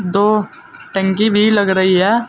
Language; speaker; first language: Hindi; native; Hindi